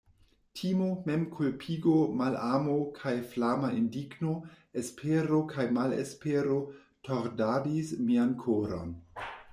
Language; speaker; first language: Esperanto; non-native, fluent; German